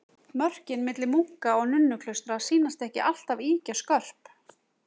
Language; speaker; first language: Icelandic; native; Icelandic